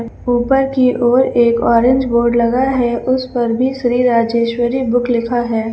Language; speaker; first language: Hindi; native; Hindi